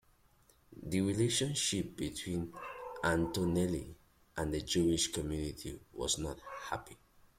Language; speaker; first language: English; native; English